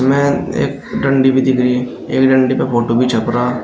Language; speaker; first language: Hindi; native; Hindi